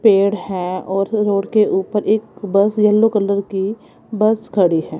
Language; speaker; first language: Hindi; non-native, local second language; Punjabi